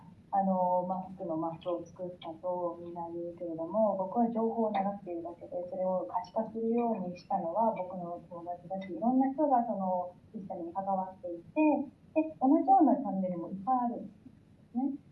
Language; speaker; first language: Japanese; native; Japanese